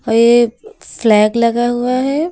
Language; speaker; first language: Hindi; native; Hindi